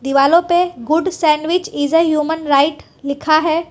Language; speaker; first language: Hindi; non-native, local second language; Gujarati